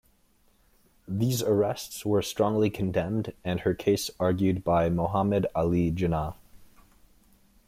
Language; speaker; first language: English; native; English